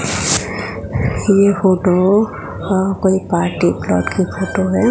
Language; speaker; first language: Hindi; non-native, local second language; Gujarati